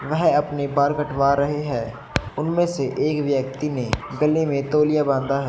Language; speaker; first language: Hindi; native; Hindi